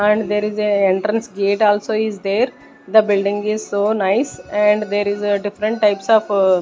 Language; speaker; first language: English; non-native, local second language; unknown